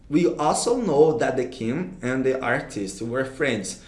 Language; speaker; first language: English; non-native, fluent; Portuguese